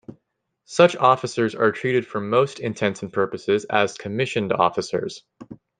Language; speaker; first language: English; native; English